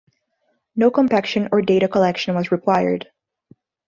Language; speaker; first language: English; non-native, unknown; Portuguese